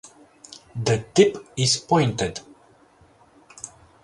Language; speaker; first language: English; native; English